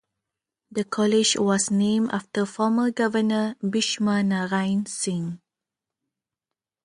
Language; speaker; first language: English; non-native, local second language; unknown